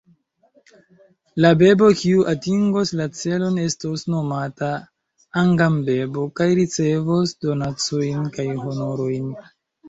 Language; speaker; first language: Esperanto; non-native, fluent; Chinese